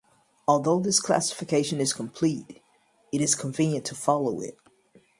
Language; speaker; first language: English; native; English